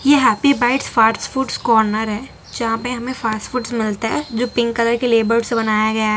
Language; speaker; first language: Hindi; non-native, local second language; Gujarati